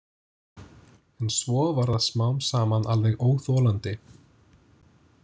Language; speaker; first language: Icelandic; non-native, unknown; English